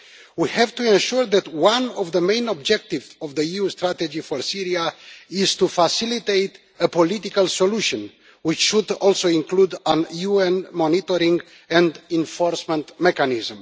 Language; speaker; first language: English; non-native, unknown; Romanian